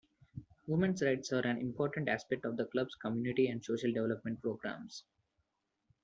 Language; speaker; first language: English; non-native, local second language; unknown